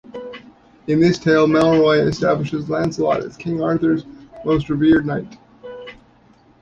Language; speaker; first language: English; native; English